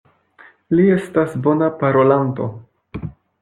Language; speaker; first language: Esperanto; non-native, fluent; French